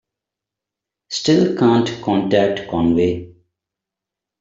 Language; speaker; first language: English; non-native, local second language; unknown